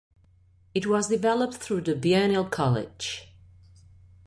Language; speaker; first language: English; non-native, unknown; Catalan